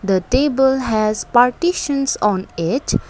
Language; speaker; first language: English; non-native, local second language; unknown